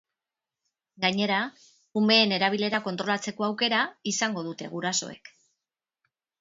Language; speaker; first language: Basque; non-native, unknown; Spanish